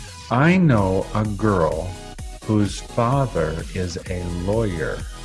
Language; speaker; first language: English; native; English